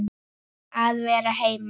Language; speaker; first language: Icelandic; native; Icelandic